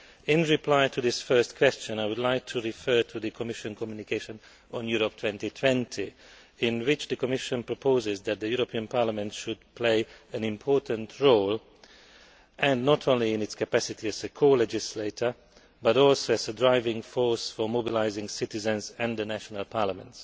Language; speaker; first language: English; non-native, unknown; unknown